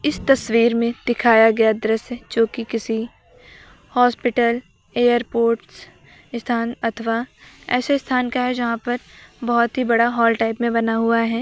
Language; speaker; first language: Hindi; native; Hindi